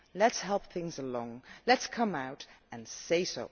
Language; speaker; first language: English; non-native, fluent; Dutch